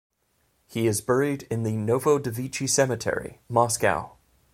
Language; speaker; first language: English; native; English